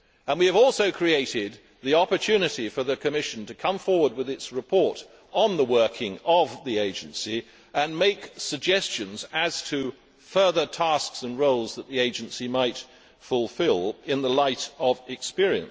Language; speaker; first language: English; native; English